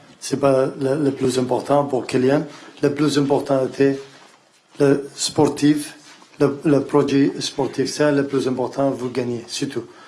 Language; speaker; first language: French; non-native, learner; Arabic